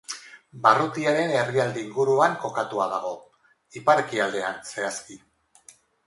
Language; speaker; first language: Basque; non-native, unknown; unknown